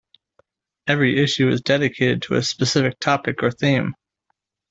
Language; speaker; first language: English; native; English